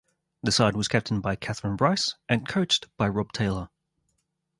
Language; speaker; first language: English; native; English